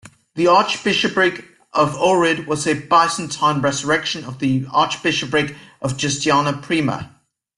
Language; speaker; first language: English; native; English